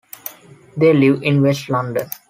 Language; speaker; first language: English; non-native, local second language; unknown